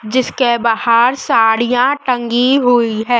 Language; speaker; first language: Hindi; native; Hindi